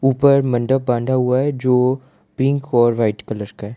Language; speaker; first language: Hindi; non-native, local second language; Gujarati